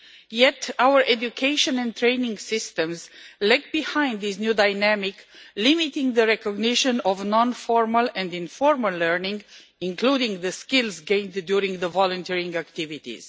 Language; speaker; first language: English; non-native, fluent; Romanian